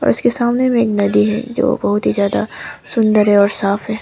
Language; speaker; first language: Hindi; non-native, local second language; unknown